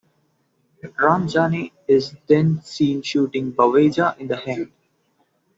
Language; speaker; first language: English; non-native, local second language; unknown